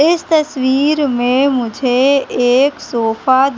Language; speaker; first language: Hindi; native; Hindi